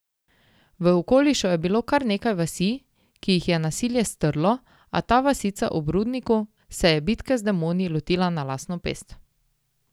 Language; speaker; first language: Slovenian; native; Slovenian